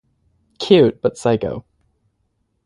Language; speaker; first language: English; native; English